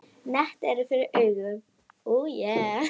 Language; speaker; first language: Icelandic; native; Icelandic